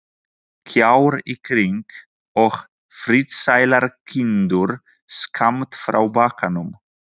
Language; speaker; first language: Icelandic; non-native, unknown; Polish